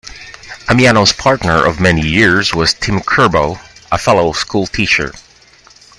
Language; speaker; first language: English; non-native, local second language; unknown